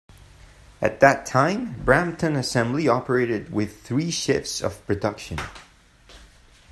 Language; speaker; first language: English; non-native, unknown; Spanish